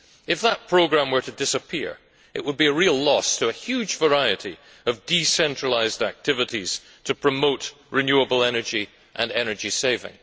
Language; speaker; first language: English; native; English